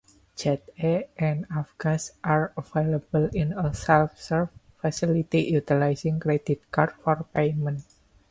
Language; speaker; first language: English; non-native, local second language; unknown